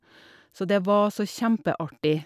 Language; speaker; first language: Norwegian; native; Norwegian